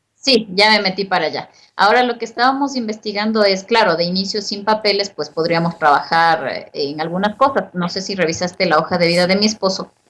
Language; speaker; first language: Spanish; native; Spanish